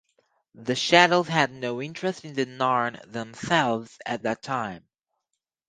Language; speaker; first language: English; native; English